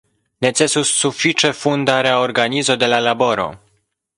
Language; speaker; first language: Esperanto; non-native, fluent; Polish